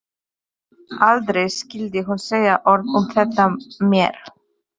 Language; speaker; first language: Icelandic; non-native, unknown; Polish